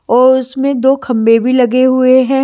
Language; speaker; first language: Hindi; native; Hindi